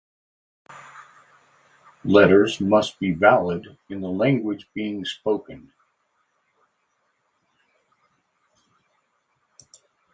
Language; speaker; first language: English; native; English